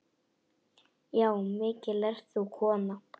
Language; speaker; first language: Icelandic; non-native, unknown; Polish